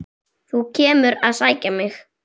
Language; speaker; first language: Icelandic; native; Icelandic